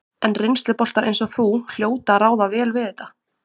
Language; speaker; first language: Icelandic; native; Icelandic